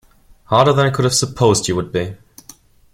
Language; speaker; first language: English; non-native, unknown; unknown